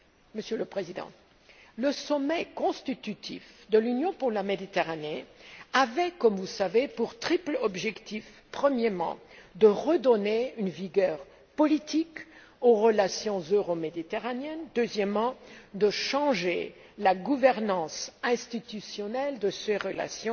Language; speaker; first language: French; non-native, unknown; German